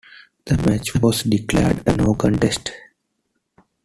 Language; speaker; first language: English; non-native, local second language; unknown